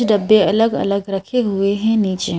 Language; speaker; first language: Hindi; native; Hindi